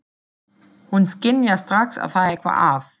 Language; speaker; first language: Icelandic; non-native, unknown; German